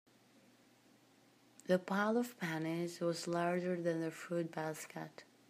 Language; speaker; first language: English; native; English